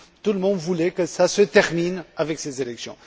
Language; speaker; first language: French; non-native, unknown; Romanian